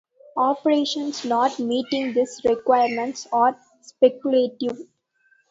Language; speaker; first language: English; non-native, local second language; Tamil